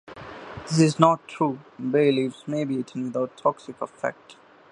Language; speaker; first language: English; non-native, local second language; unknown